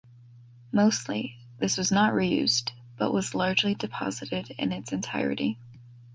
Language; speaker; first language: English; native; English